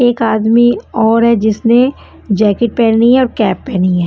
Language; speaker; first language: Hindi; non-native, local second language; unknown